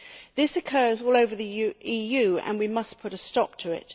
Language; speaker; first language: English; native; English